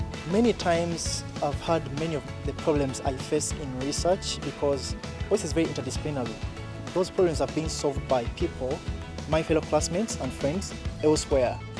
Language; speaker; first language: English; non-native, local second language; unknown